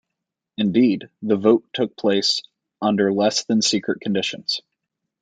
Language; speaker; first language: English; native; English